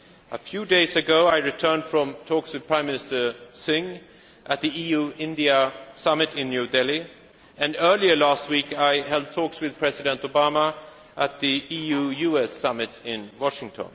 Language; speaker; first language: English; non-native, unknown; Swedish